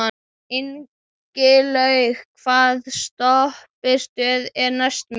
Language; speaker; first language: Icelandic; native; Icelandic